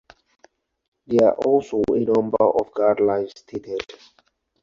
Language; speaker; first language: English; non-native, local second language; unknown